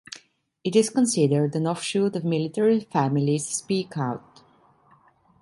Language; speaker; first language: English; non-native, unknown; Italian